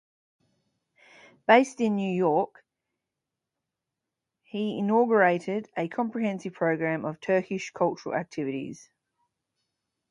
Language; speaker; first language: English; native; English